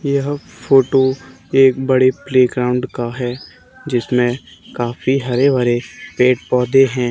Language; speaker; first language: Hindi; native; Hindi